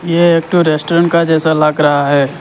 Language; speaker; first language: Hindi; non-native, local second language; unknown